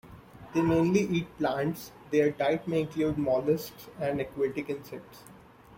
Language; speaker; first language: English; non-native, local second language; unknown